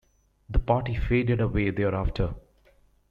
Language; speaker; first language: English; native; English